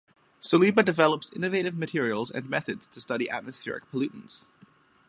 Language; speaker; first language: English; native; English